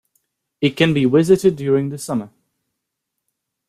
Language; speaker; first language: English; native; English